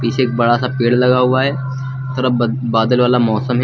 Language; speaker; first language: Hindi; native; Hindi